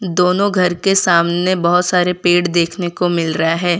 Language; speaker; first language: Hindi; non-native, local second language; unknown